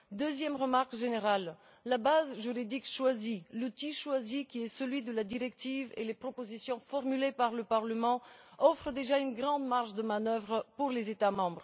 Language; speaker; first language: French; non-native, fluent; Bulgarian